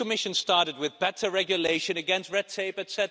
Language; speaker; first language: English; non-native, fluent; Dutch